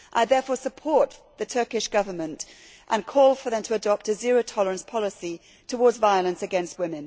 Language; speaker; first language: English; native; English